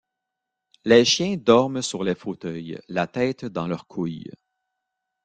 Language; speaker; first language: French; native; French